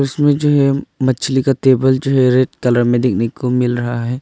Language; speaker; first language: Hindi; non-native, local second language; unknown